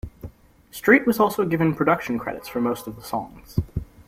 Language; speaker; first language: English; native; English